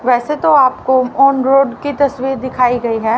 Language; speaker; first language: Hindi; native; Hindi